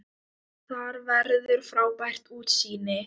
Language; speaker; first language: Icelandic; non-native, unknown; Thai